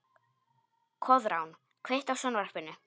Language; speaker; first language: Icelandic; non-native, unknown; Polish